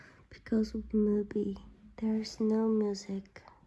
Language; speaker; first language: English; non-native, learner; Korean